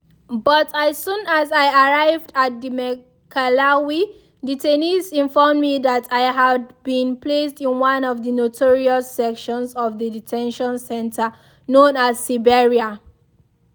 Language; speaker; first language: English; non-native, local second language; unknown